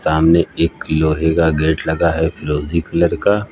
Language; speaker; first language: Hindi; native; Hindi